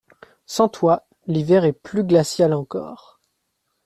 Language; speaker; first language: French; native; French